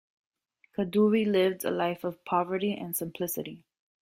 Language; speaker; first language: English; native; English